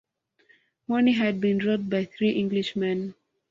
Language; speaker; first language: English; non-native, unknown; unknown